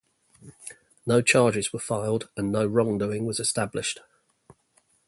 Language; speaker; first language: English; native; English